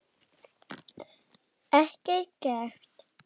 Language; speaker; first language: Icelandic; non-native, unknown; German